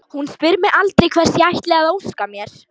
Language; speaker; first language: Icelandic; non-native, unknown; Lithuanian